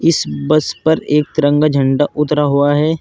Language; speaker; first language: Hindi; native; Hindi